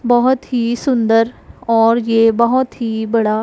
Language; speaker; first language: Hindi; non-native, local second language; Punjabi